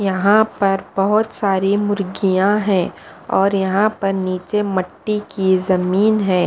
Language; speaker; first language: Hindi; non-native, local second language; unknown